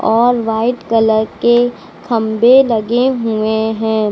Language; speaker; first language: Hindi; native; Hindi